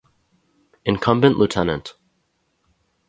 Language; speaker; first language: English; native; English